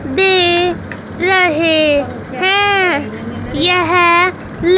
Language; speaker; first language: Hindi; native; Hindi